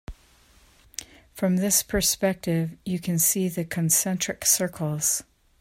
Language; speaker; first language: English; native; English